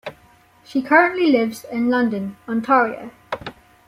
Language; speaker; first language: English; native; English